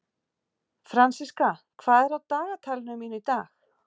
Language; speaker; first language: Icelandic; native; Icelandic